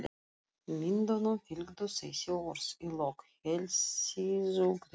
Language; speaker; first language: Icelandic; non-native, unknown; Russian